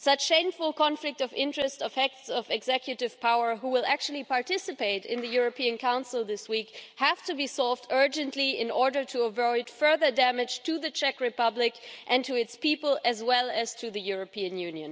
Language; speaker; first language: English; non-native, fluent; German